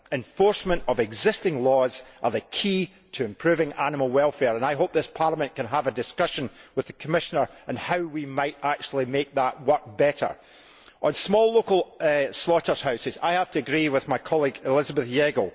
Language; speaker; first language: English; native; English